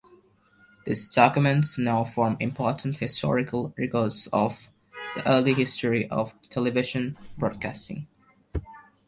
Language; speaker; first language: English; non-native, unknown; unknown